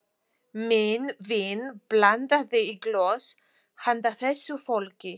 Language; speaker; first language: Icelandic; non-native, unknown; Polish